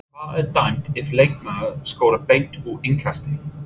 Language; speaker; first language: Icelandic; non-native, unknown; English